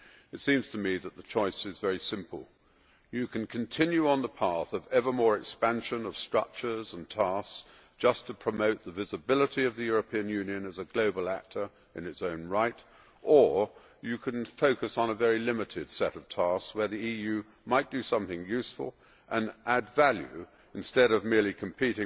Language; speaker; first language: English; native; English